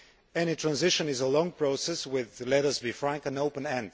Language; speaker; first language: English; non-native, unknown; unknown